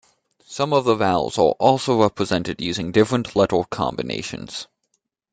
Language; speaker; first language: English; native; English